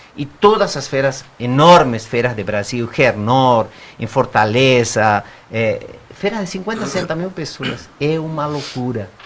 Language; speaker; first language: Portuguese; non-native, fluent; Spanish